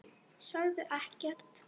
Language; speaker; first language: Icelandic; non-native, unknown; Polish